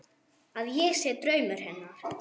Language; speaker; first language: Icelandic; non-native, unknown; German